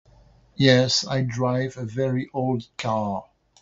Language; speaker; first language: English; non-native, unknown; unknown